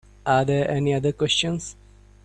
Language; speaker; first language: English; non-native, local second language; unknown